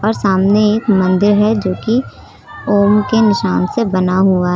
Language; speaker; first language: Hindi; native; Hindi